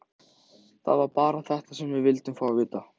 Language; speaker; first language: Icelandic; native; Icelandic